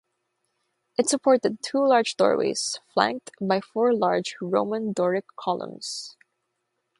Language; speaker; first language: English; non-native, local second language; Filipino